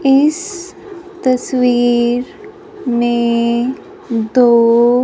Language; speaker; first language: Hindi; non-native, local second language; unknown